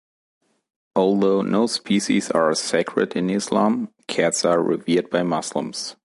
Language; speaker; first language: English; non-native, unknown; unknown